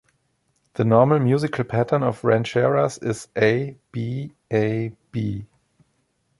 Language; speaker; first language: English; non-native, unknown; German